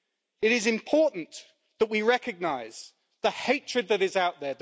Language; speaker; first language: English; native; English